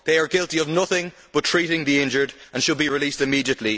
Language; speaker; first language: English; native; English